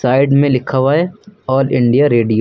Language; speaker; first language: Hindi; native; Hindi